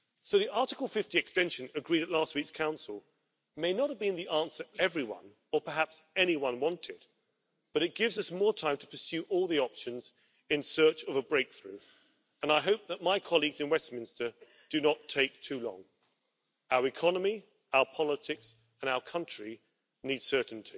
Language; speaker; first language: English; native; English